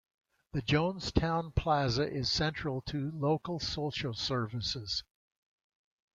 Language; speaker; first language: English; native; English